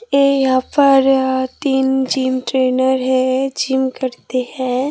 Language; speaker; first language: Hindi; non-native, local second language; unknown